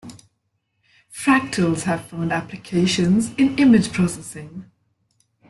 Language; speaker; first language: English; non-native, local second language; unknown